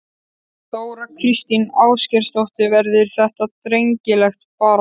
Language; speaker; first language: Icelandic; native; Icelandic